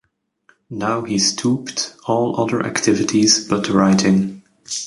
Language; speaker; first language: English; native; English